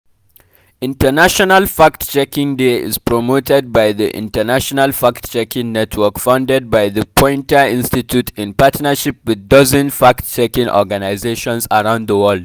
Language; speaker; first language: English; non-native, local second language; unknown